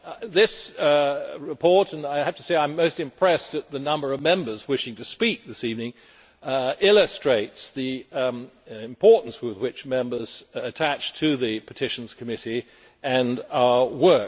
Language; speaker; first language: English; native; English